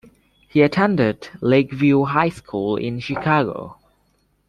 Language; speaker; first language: English; native; English